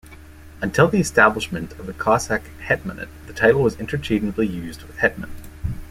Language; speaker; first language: English; native; English